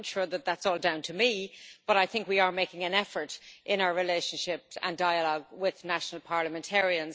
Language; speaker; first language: English; native; English